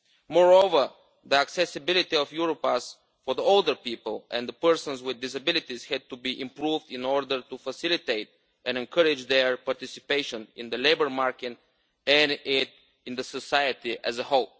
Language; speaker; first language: English; non-native, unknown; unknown